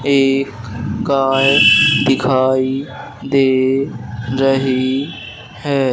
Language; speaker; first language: Hindi; native; Hindi